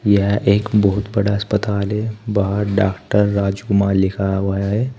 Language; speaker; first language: Hindi; native; Hindi